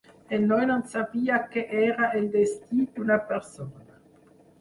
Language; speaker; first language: Catalan; non-native, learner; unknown